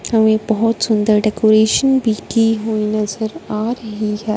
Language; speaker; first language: Hindi; non-native, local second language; Punjabi